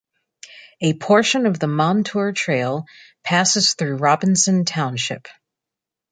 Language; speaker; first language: English; native; English